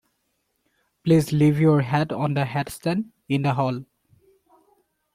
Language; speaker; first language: English; non-native, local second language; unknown